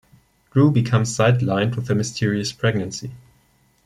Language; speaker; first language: English; non-native, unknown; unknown